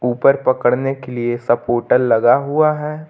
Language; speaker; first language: Hindi; native; Hindi